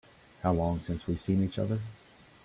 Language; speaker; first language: English; native; English